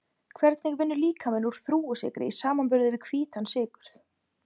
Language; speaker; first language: Icelandic; native; Icelandic